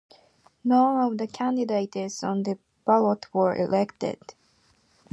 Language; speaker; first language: English; non-native, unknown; Japanese